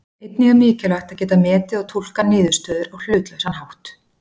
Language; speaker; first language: Icelandic; native; Icelandic